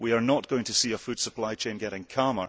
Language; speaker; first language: English; early bilingual, heritage; English